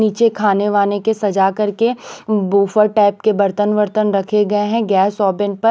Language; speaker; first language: Hindi; non-native, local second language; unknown